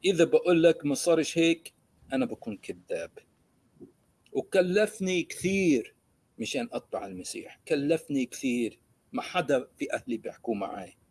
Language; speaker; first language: Arabic; early bilingual, other home language; English